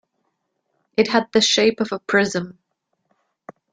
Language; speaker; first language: English; non-native, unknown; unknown